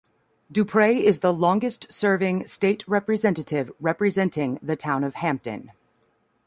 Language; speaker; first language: English; native; English